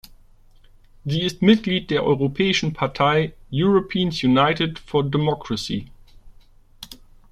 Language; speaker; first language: German; native; German